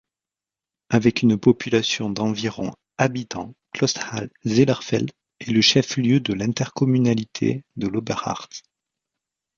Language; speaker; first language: French; native; French